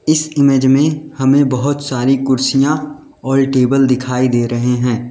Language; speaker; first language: Hindi; native; Hindi